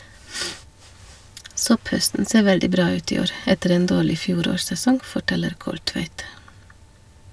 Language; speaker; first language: Norwegian; non-native, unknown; Hungarian